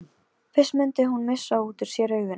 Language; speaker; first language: Icelandic; non-native, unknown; Polish